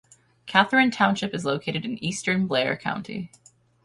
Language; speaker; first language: English; native; English